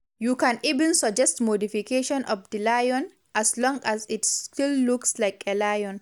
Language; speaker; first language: English; non-native, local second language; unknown